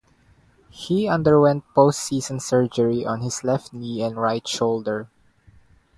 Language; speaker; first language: English; non-native, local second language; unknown